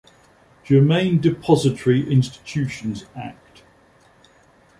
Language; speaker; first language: English; native; English